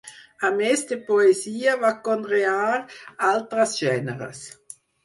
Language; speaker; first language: Catalan; non-native, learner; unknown